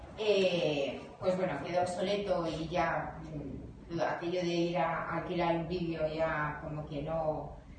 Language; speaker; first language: Spanish; native; Spanish